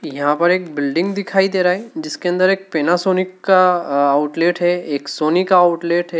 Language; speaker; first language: Hindi; native; Hindi